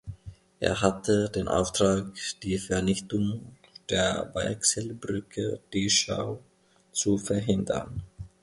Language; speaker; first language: German; non-native, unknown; Finnish